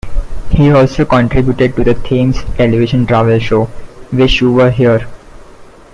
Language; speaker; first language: English; non-native, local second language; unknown